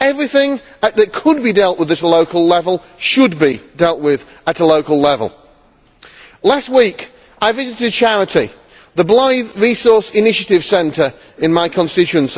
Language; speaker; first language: English; native; English